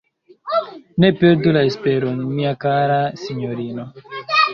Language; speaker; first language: Esperanto; non-native, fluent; Chinese